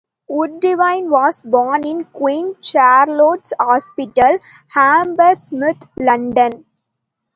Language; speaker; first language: English; non-native, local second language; Tamil